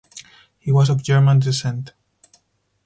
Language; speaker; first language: English; non-native, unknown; Spanish